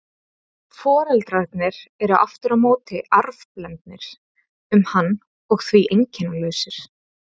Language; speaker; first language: Icelandic; native; Icelandic